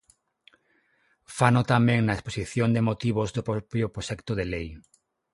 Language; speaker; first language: Galician; non-native, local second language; Spanish